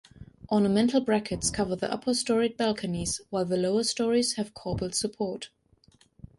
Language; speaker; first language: English; non-native, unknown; German